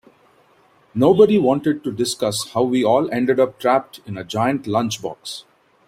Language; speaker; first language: English; non-native, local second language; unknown